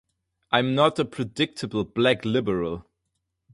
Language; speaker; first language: English; non-native, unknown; German